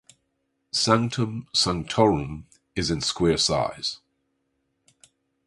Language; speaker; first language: English; native; English